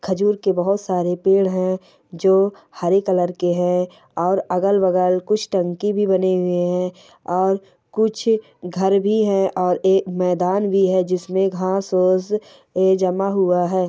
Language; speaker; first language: Hindi; non-native, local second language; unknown